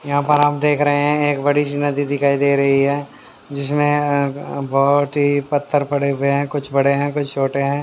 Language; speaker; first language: Hindi; native; Hindi